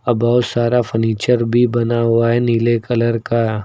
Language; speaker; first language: Hindi; native; Hindi